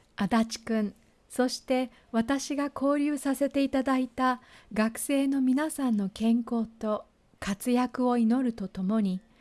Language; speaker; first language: Japanese; native; Japanese